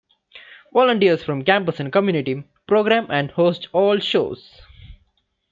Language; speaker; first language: English; non-native, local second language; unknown